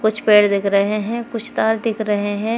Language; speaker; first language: Hindi; native; Hindi